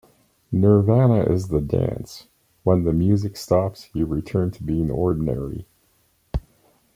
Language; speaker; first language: English; native; English